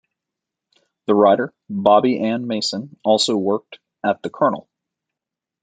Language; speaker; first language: English; native; English